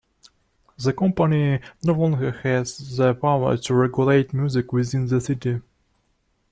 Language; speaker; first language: English; non-native, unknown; Russian